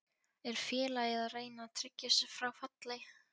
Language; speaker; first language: Icelandic; non-native, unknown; Polish